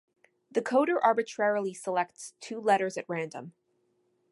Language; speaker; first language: English; native; English